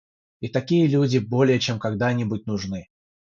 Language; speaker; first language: Russian; non-native, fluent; Georgian